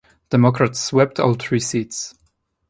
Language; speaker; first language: English; non-native, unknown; Polish